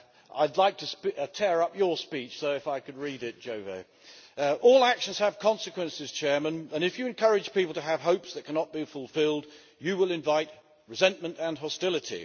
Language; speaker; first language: English; native; English